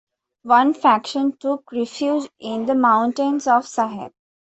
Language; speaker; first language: English; non-native, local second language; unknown